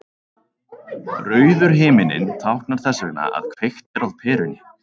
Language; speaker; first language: Icelandic; native; Icelandic